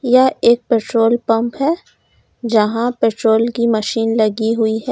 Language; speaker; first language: Hindi; native; Hindi